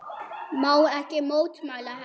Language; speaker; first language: Icelandic; non-native, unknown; German